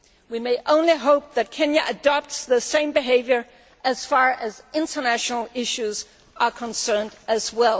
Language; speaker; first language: English; non-native, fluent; Danish